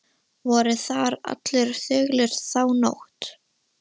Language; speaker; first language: Icelandic; non-native, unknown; Russian